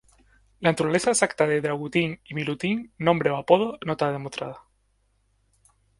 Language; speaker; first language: Spanish; native; Spanish